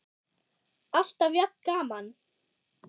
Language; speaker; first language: Icelandic; non-native, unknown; German